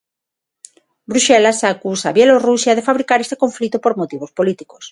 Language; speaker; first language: Galician; non-native, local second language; Spanish